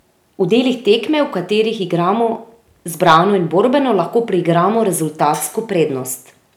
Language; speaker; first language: Slovenian; native; Slovenian